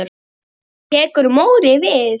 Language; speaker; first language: Icelandic; non-native, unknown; Polish